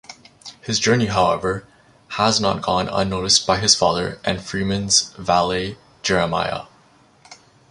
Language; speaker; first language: English; native; English